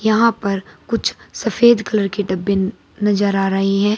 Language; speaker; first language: Hindi; native; Hindi